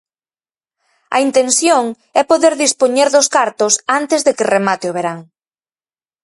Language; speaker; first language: Galician; native; Galician